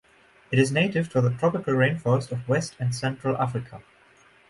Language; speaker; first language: English; non-native, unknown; German